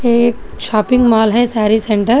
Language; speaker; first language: Hindi; non-native, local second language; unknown